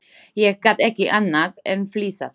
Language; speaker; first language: Icelandic; non-native, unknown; Slovak